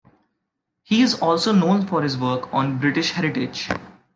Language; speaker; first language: English; non-native, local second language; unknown